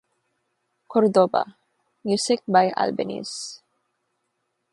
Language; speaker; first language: English; non-native, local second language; Filipino